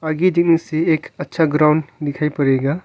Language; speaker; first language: Hindi; non-native, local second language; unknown